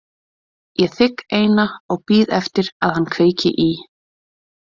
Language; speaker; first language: Icelandic; native; Icelandic